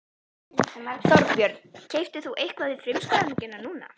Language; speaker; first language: Icelandic; native; Icelandic